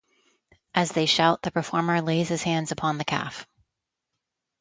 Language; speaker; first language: English; native; English